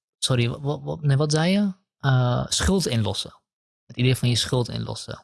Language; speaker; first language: Dutch; early bilingual, other home language; Kurdish